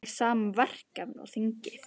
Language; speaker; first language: Icelandic; native; Icelandic